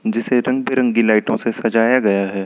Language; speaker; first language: Hindi; native; Hindi